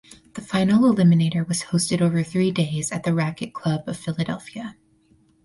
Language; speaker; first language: English; native; English